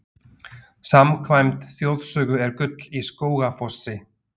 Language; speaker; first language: Icelandic; non-native, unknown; Slovak